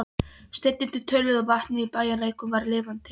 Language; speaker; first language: Icelandic; non-native, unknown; Polish